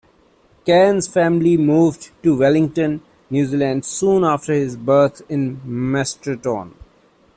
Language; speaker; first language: English; non-native, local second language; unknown